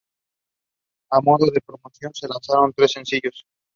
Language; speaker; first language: English; non-native, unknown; Spanish